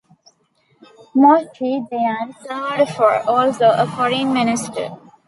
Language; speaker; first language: English; non-native, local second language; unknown